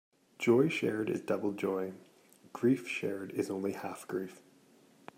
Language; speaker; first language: English; native; English